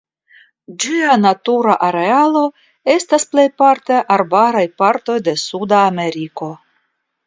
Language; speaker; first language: Esperanto; non-native, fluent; Russian